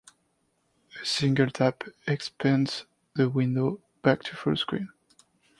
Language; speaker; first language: English; non-native, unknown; French